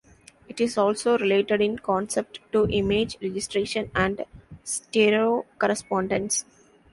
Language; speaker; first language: English; non-native, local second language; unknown